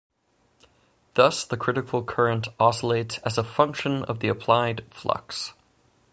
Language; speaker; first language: English; native; English